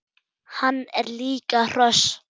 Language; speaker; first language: Icelandic; non-native, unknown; German